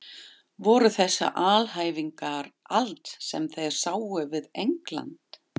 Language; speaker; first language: Icelandic; non-native, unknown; German